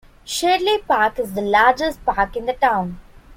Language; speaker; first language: English; non-native, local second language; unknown